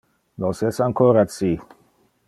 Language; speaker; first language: Interlingua; non-native, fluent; Dutch